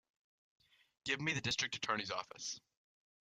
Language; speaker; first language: English; native; English